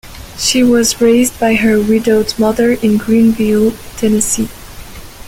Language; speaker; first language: English; non-native, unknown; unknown